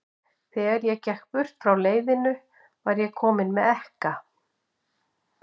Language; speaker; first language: Icelandic; native; Icelandic